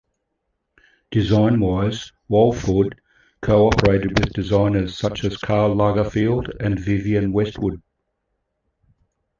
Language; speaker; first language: English; native; English